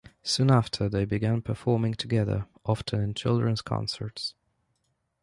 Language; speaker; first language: English; non-native, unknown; Polish